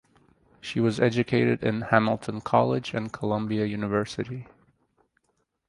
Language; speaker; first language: English; native; English